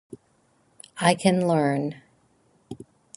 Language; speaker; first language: English; native; English